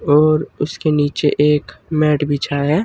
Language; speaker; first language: Hindi; native; Hindi